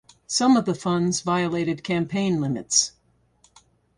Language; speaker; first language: English; native; English